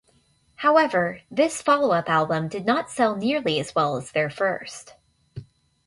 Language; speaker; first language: English; native; English